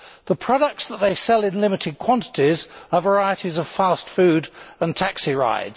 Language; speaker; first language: English; native; English